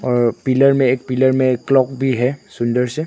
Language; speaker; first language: Hindi; non-native, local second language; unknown